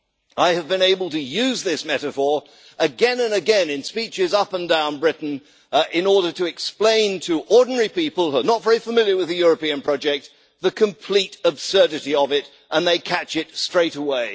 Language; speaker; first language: English; native; English